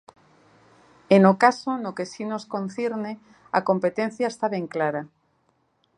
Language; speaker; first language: Galician; native; Galician